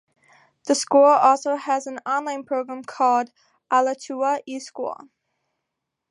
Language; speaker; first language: English; native; English